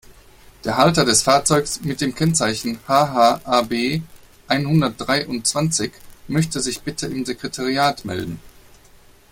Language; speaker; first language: German; native; German